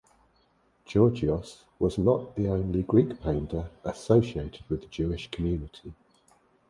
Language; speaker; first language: English; native; English